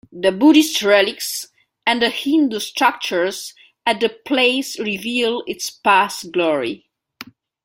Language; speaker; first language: English; non-native, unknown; Catalan